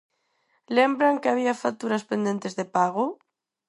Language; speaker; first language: Galician; non-native, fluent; Spanish